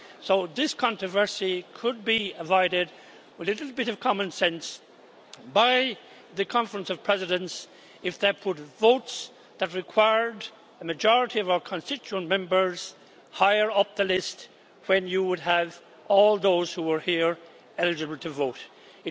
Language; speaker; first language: English; native; English